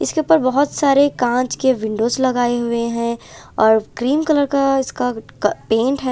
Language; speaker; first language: Hindi; non-native, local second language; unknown